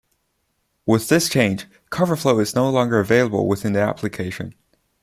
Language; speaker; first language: English; non-native, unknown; Chinese